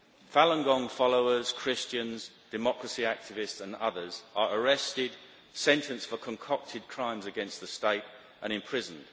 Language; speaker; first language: English; native; English